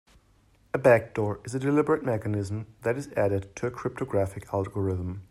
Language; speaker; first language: English; non-native, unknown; German